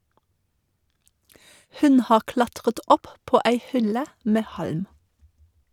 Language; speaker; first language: Norwegian; non-native, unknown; German